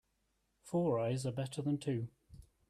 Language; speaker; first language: English; native; English